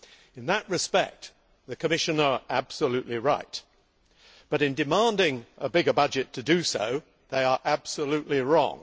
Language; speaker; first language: English; native; English